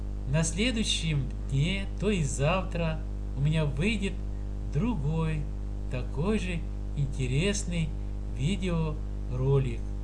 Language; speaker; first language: Russian; native; Russian